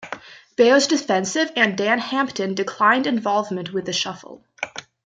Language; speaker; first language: English; native; English